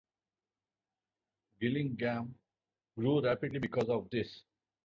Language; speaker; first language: English; non-native, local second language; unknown